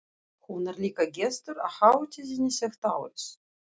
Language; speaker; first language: Icelandic; non-native, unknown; Russian